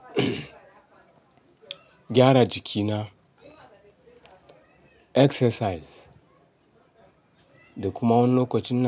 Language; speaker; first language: Hausa; non-native, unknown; Yoruba